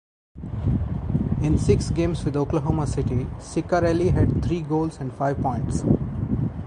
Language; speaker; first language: English; non-native, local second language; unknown